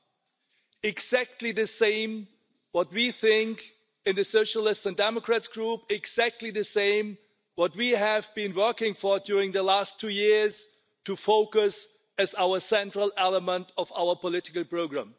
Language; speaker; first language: English; non-native, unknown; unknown